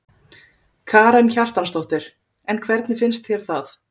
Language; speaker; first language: Icelandic; native; Icelandic